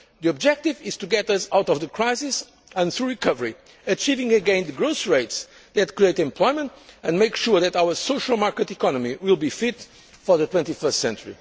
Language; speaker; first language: English; non-native, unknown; Portuguese